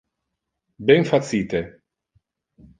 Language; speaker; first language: Interlingua; non-native, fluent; Italian